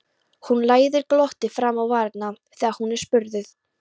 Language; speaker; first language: Icelandic; non-native, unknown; Polish